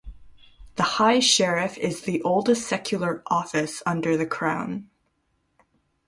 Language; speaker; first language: English; native; English